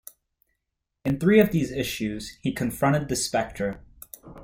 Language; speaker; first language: English; native; English